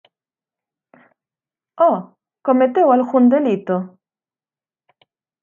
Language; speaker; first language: Galician; native; Galician